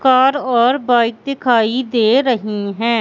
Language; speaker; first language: Hindi; native; Hindi